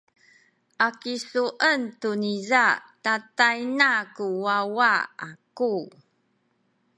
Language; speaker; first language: Sakizaya; non-native, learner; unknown